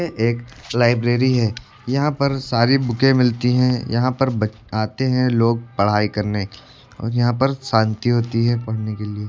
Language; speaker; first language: Hindi; native; Hindi